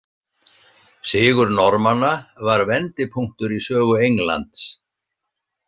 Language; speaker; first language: Icelandic; native; Icelandic